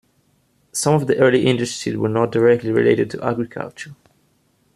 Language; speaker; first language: English; native; English